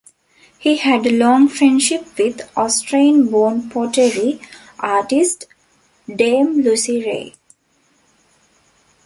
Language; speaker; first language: English; non-native, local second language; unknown